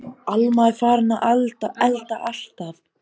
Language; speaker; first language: Icelandic; native; Icelandic